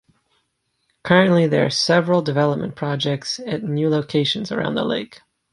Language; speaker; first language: English; native; English